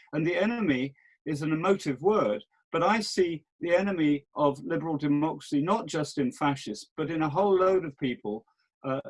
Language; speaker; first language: English; native; English